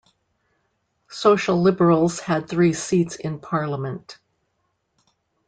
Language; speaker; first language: English; native; English